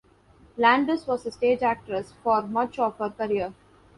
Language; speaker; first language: English; non-native, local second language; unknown